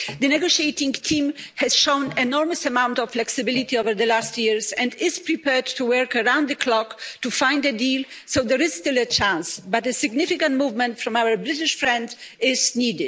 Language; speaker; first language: English; non-native, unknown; Polish